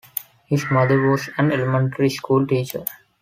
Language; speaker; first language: English; non-native, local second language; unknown